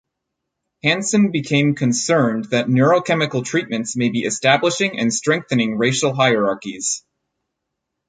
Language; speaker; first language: English; native; English